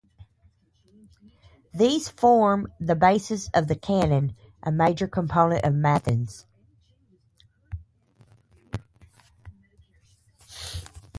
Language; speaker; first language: English; native; English